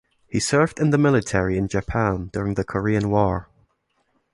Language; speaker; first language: English; non-native, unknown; German